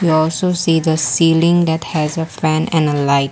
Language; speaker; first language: English; non-native, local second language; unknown